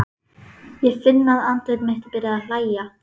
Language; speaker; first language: Icelandic; native; Icelandic